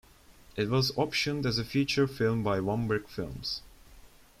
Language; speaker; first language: English; non-native, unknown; Turkish